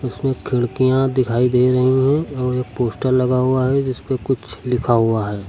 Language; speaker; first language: Hindi; native; Hindi